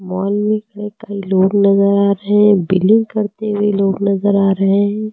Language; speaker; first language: Hindi; native; Hindi